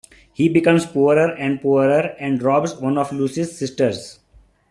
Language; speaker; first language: English; non-native, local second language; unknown